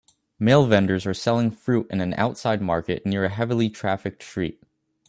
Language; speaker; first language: English; native; English